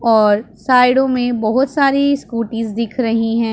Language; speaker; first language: Hindi; non-native, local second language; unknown